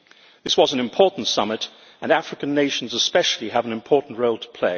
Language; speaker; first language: English; native; English